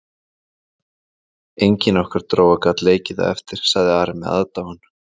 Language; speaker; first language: Icelandic; native; Icelandic